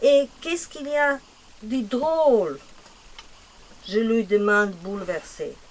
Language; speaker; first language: French; non-native, fluent; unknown